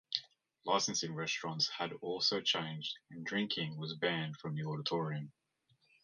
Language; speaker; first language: English; native; English